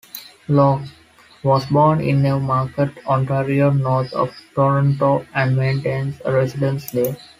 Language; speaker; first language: English; non-native, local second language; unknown